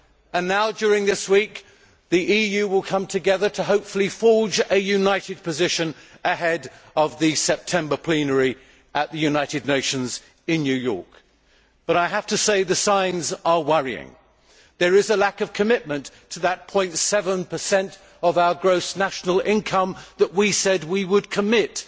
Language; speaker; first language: English; native; English